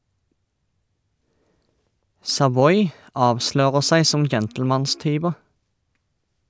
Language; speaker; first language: Norwegian; native; Norwegian